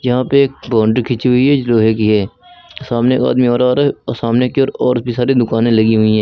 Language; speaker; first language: Hindi; native; Hindi